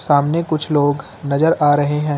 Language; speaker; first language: Hindi; native; Hindi